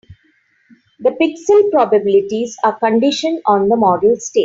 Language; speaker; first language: English; non-native, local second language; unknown